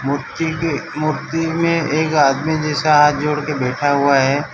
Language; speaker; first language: Hindi; non-native, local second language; Gujarati